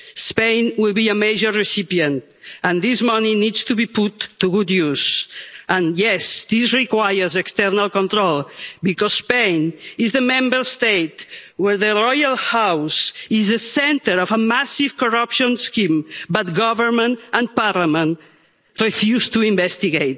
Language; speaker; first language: English; non-native, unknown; Catalan